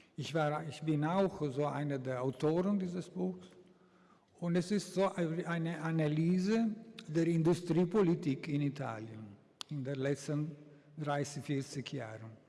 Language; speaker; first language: German; non-native, fluent; Italian